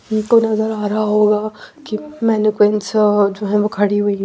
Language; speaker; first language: Hindi; non-native, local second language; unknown